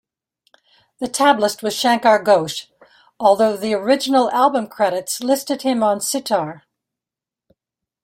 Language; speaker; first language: English; native; English